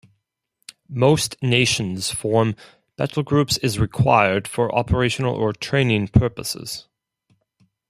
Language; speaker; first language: English; non-native, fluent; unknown